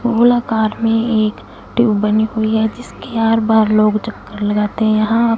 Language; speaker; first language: Hindi; non-native, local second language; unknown